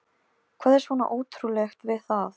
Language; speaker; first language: Icelandic; non-native, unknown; Polish